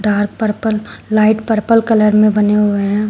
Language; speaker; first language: Hindi; native; Hindi